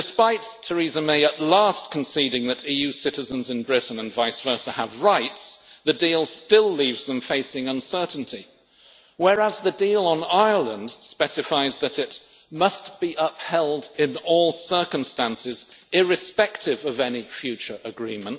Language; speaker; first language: English; native; English